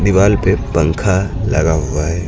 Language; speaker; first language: Hindi; native; Hindi